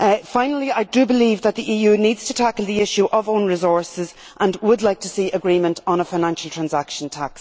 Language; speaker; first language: English; native; English